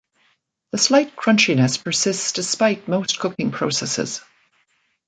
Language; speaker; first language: English; native; English